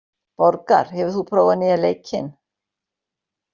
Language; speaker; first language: Icelandic; native; Icelandic